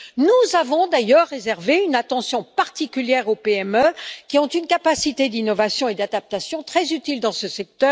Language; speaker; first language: French; native; French